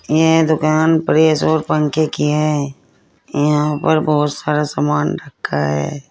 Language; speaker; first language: Hindi; native; Hindi